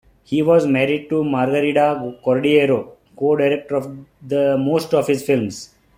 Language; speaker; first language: English; non-native, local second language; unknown